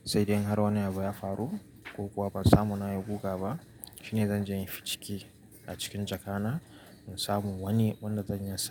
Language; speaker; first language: Hausa; native; Hausa